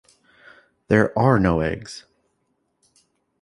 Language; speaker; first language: English; native; English